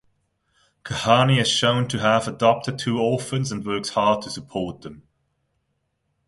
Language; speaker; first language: English; non-native, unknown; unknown